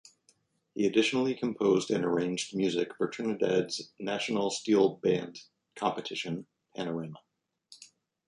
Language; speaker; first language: English; native; English